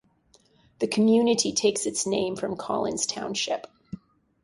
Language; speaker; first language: English; native; English